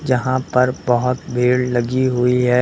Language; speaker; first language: Hindi; native; Hindi